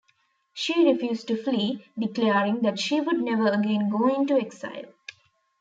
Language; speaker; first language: English; non-native, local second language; Tamil